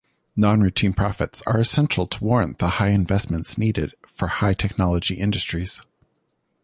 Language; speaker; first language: English; native; English